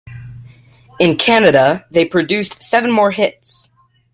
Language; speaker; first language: English; native; English